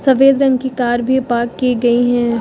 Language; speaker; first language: Hindi; native; Hindi